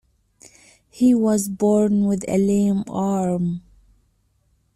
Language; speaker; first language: English; native; English